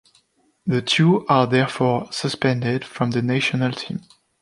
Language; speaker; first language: English; non-native, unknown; French